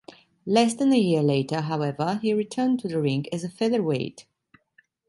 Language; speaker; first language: English; non-native, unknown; Italian